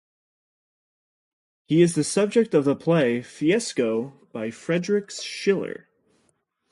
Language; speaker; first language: English; native; English